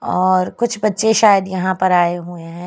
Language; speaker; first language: Hindi; non-native, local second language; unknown